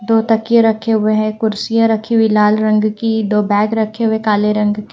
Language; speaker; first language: Hindi; native; Hindi